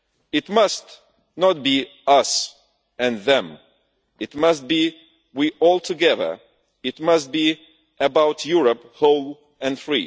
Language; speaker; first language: English; non-native, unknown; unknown